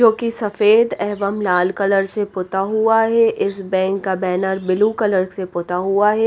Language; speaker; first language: Hindi; native; Hindi